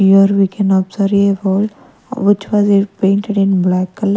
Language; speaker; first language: English; non-native, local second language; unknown